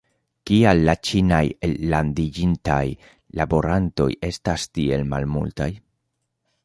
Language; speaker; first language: Esperanto; non-native, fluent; Spanish